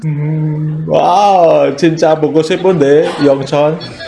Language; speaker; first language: Korean; non-native, learner; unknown